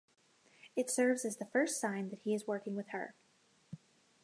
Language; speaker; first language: English; native; English